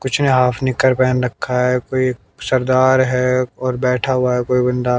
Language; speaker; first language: Hindi; native; Hindi